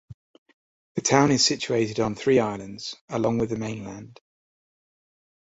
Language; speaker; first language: English; native; English